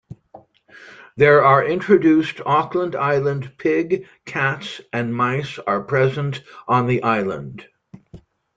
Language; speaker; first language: English; native; English